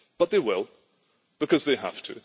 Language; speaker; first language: English; native; English